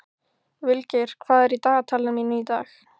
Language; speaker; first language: Icelandic; native; Icelandic